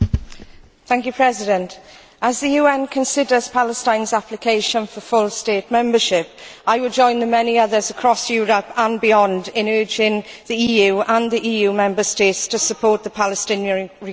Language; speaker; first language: English; native; English